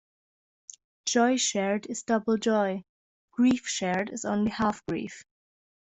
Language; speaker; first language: English; non-native, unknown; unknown